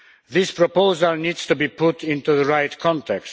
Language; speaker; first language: English; non-native, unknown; Polish